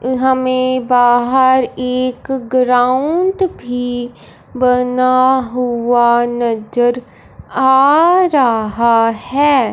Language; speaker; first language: Hindi; non-native, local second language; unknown